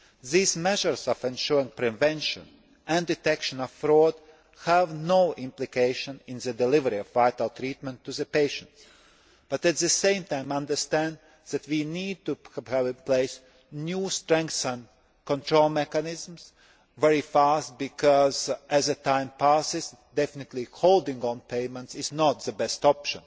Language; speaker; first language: English; non-native, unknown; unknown